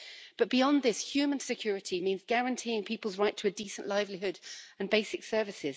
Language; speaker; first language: English; native; English